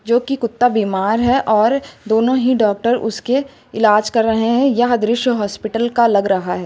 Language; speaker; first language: Hindi; native; Hindi